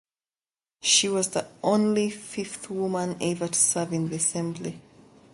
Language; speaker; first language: English; native; English